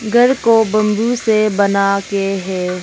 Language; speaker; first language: Hindi; non-native, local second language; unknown